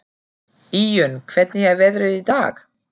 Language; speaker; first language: Icelandic; non-native, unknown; German